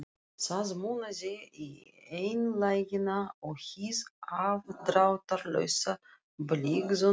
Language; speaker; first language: Icelandic; non-native, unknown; Russian